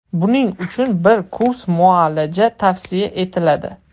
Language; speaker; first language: Uzbek; non-native, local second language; Russian